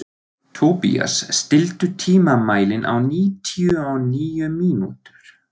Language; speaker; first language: Icelandic; non-native, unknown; German